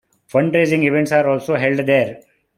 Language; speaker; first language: English; non-native, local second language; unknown